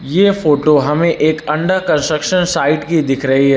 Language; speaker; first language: Hindi; native; Hindi